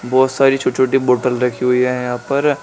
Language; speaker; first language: Hindi; native; Hindi